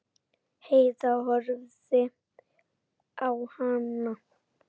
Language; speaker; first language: Icelandic; native; Icelandic